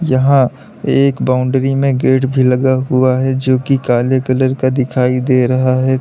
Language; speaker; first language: Hindi; native; Hindi